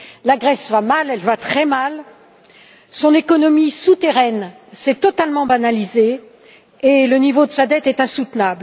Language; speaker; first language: French; native; French